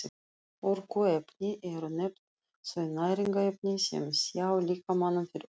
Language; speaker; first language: Icelandic; non-native, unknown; Russian